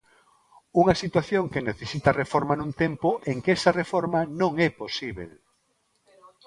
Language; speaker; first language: Galician; non-native, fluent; Spanish